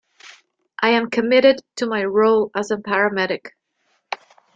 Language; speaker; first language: English; non-native, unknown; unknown